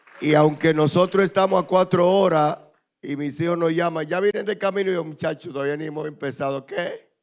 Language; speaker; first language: Spanish; native; Spanish